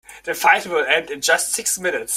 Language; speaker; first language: English; non-native, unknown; German